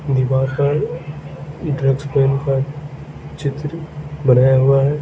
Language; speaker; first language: Hindi; non-native, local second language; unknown